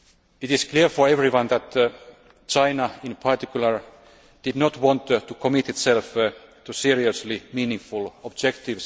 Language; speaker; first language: English; non-native, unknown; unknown